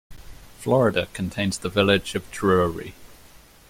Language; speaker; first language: English; native; English